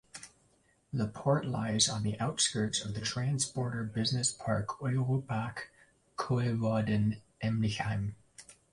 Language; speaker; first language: English; native; English